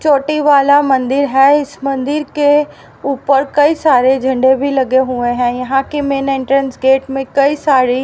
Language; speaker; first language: Hindi; native; Hindi